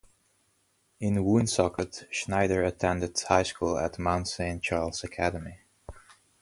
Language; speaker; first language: English; native; English